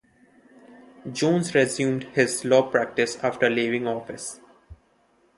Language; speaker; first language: English; non-native, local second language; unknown